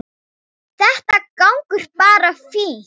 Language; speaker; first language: Icelandic; non-native, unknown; Thai